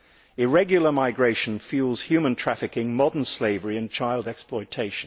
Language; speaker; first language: English; native; English